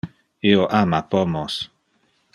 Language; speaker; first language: Interlingua; non-native, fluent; Dutch